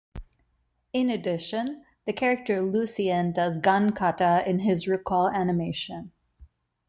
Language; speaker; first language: English; non-native, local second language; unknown